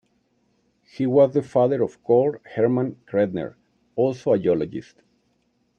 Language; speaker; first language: English; non-native, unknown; Spanish